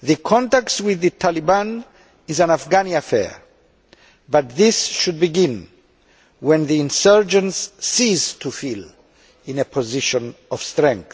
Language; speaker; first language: English; non-native, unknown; Greek